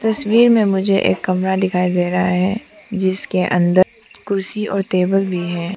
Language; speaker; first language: Hindi; non-native, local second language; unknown